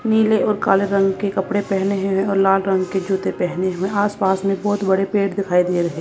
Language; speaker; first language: Hindi; non-native, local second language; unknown